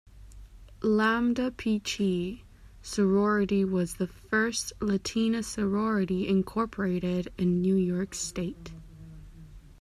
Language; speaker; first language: English; non-native, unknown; Catalan